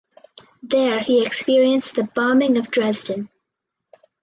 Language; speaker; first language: English; native; English